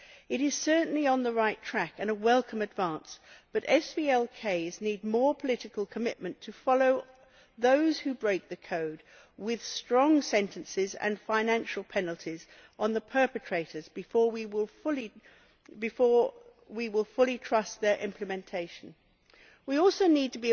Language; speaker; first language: English; native; English